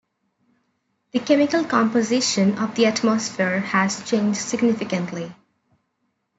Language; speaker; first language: English; non-native, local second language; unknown